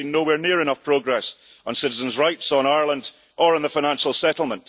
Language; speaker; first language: English; early bilingual, heritage; English